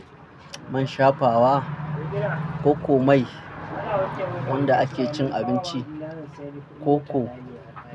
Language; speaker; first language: Hausa; non-native, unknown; Akan